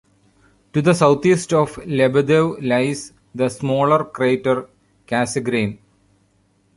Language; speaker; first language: English; non-native, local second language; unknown